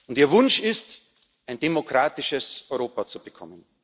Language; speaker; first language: German; native; German